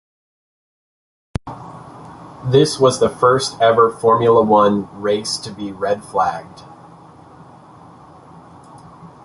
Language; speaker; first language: English; native; English